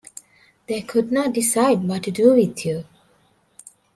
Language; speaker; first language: English; non-native, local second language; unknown